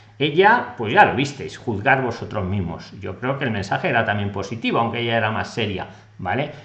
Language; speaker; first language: Spanish; native; Spanish